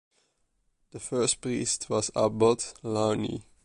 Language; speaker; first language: English; non-native, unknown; Dutch